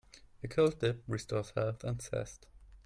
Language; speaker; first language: English; non-native, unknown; German